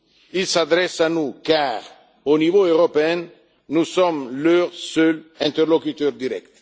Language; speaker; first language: French; non-native, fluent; Italian